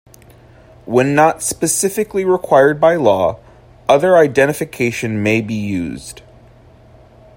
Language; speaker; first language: English; native; English